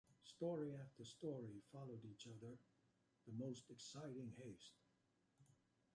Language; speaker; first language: English; native; English